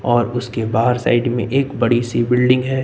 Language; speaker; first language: Hindi; native; Hindi